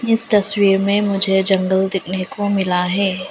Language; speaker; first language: Hindi; non-native, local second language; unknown